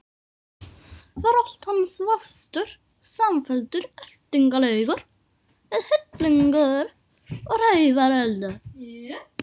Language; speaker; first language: Icelandic; non-native, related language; Norwegian